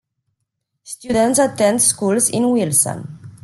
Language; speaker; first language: English; non-native, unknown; Romanian